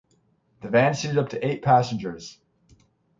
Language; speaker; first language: English; native; English